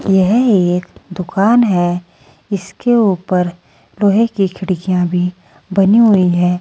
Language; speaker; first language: Hindi; native; Hindi